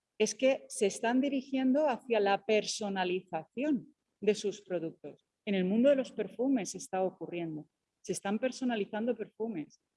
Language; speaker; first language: Spanish; native; Spanish